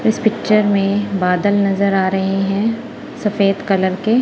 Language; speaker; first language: Hindi; non-native, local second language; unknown